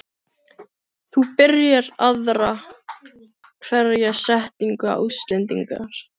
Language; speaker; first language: Icelandic; non-native, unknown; Filipino